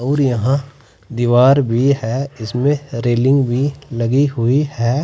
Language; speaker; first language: Hindi; native; Hindi